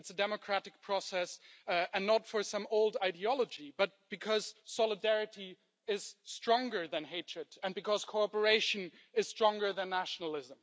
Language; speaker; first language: English; non-native, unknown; German